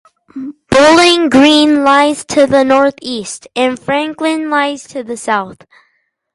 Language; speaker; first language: English; native; English